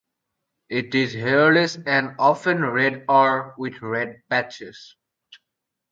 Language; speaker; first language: English; native; English